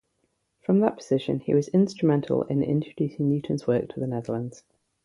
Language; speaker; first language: English; native; English